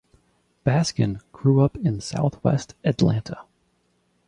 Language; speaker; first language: English; native; English